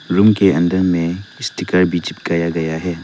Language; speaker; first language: Hindi; non-native, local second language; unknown